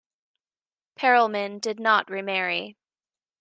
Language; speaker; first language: English; native; English